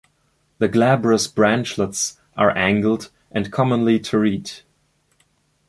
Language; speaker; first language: English; non-native, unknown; German